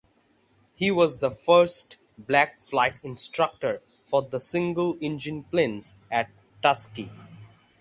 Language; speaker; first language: English; non-native, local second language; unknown